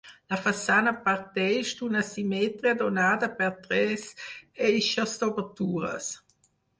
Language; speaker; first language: Catalan; non-native, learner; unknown